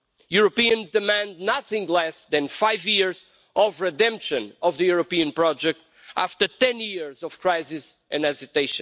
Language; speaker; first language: English; non-native, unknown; Portuguese